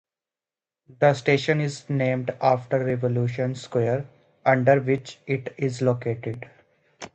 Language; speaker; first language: English; native; English